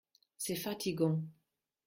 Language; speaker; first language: French; non-native, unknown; German